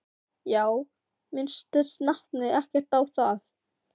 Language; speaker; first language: Icelandic; non-native, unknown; Filipino